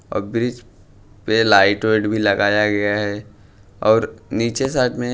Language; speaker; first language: Hindi; non-native, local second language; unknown